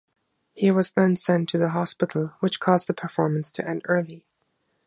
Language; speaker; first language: English; non-native, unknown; German